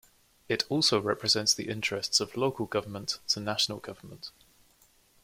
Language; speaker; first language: English; native; English